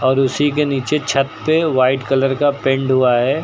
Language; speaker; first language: Hindi; native; Hindi